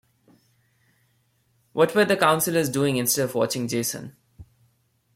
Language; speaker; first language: English; non-native, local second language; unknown